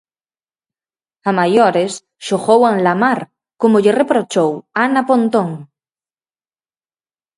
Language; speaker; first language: Galician; native; Galician